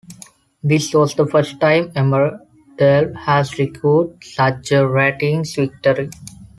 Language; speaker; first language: English; non-native, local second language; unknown